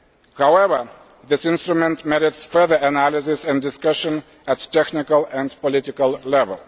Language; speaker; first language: English; non-native, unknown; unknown